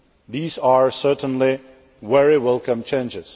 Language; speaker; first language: English; non-native, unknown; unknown